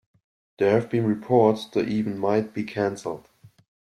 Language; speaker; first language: English; non-native, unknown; German